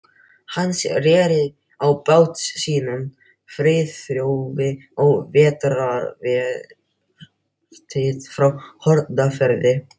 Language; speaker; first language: Icelandic; non-native, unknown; Filipino